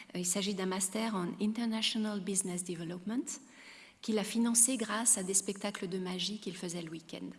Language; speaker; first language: French; native; French